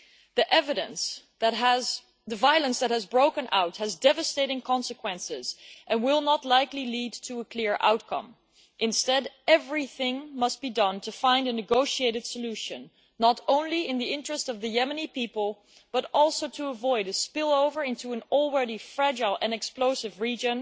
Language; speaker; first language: English; non-native, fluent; Dutch